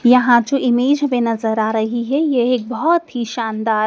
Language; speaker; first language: Hindi; native; Hindi